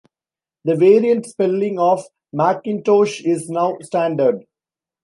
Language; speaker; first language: English; non-native, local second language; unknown